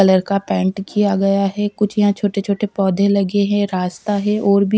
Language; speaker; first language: Hindi; non-native, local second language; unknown